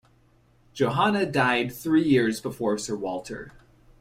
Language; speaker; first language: English; native; English